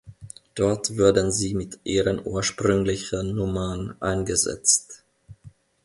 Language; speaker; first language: German; non-native, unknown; Finnish